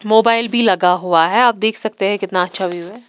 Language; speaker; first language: Hindi; non-native, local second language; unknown